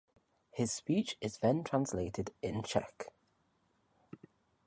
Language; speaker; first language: English; native; English